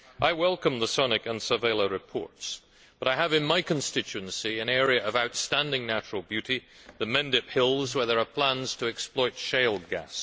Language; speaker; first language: English; native; English